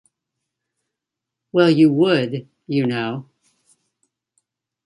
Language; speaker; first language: English; native; English